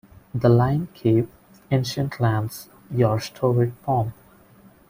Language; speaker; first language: English; non-native, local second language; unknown